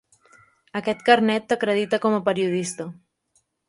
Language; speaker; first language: Catalan; native; Catalan